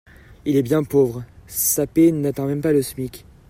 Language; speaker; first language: French; native; French